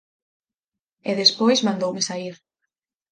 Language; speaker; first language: Galician; native; Galician